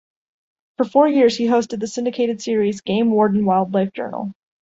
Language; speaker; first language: English; native; English